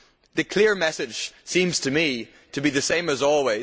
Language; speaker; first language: English; native; English